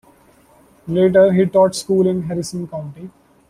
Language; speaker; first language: English; non-native, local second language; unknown